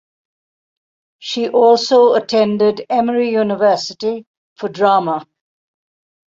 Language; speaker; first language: English; non-native, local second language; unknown